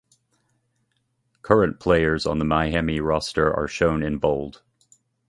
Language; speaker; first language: English; native; English